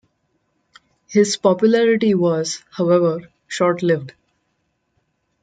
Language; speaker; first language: English; non-native, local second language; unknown